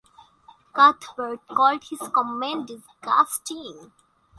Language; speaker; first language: English; non-native, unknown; Bangla